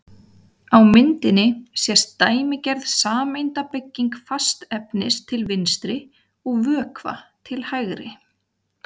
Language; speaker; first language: Icelandic; native; Icelandic